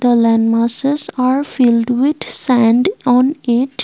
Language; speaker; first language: English; non-native, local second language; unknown